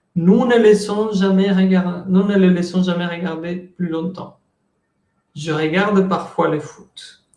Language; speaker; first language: French; non-native, fluent; Spanish